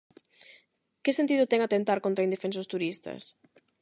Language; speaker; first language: Galician; non-native, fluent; Spanish